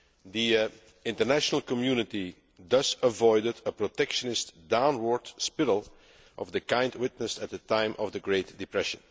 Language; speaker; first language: English; non-native, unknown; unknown